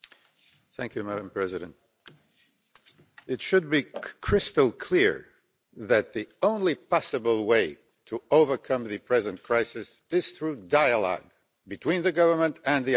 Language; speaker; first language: English; non-native, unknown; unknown